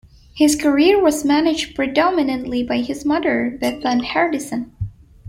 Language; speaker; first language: English; non-native, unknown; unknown